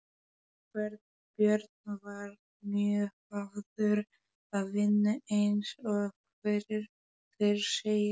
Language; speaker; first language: Icelandic; non-native, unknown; Polish